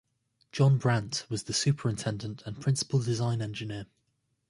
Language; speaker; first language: English; native; English